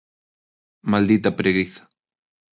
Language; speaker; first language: Galician; non-native, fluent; Spanish